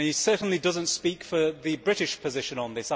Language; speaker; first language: English; native; English